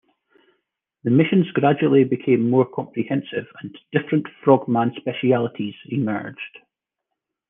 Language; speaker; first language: English; native; English